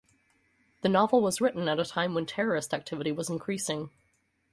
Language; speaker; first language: English; native; English